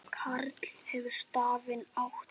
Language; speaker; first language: Icelandic; native; Icelandic